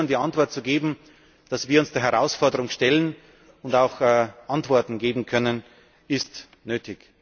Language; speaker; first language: German; native; German